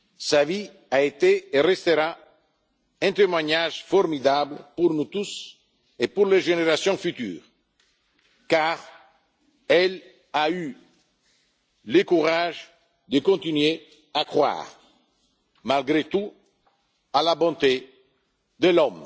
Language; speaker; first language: French; non-native, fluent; Italian